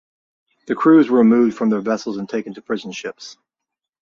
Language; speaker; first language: English; native; English